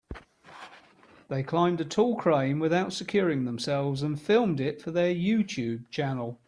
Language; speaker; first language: English; native; English